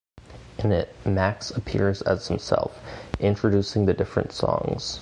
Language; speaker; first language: English; native; English